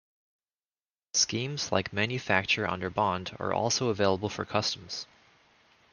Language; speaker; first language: English; native; English